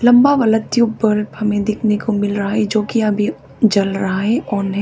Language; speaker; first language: Hindi; non-native, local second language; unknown